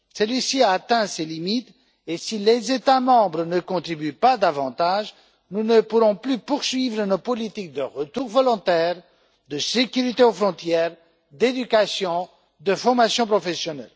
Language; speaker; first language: French; non-native, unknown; Romanian